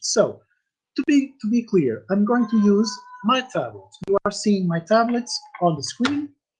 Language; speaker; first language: English; non-native, fluent; Portuguese